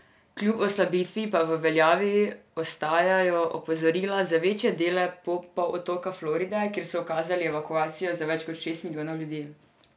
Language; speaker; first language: Slovenian; non-native, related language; Serbian